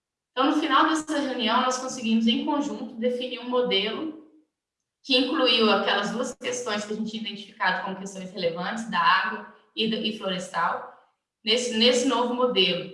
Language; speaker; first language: Portuguese; native; Portuguese